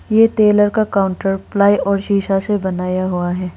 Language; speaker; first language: Hindi; non-native, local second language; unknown